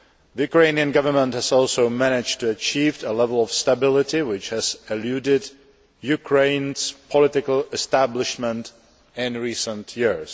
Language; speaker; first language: English; non-native, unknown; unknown